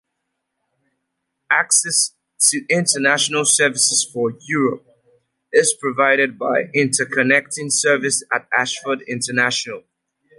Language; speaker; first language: English; native; English